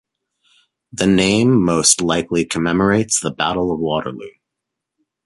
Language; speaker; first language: English; native; English